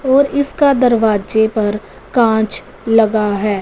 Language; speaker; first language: Hindi; non-native, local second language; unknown